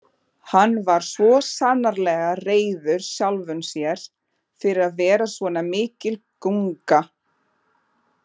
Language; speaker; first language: Icelandic; non-native, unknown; Portuguese